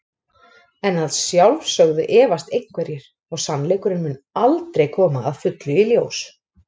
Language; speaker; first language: Icelandic; native; Icelandic